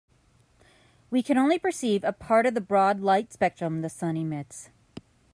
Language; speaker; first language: English; native; English